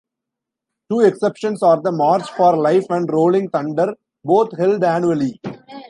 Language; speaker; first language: English; non-native, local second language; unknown